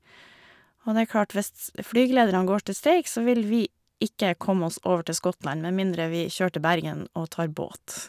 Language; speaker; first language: Norwegian; native; Norwegian